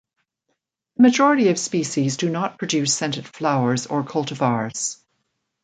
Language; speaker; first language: English; native; English